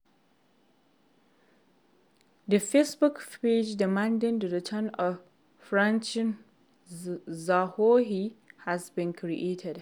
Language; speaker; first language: English; non-native, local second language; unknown